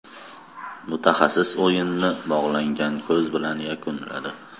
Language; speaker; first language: Uzbek; non-native, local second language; Kazakh